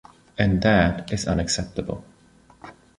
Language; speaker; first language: English; non-native, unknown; Spanish